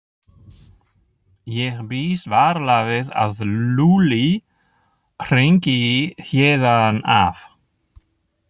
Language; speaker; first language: Icelandic; non-native, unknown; German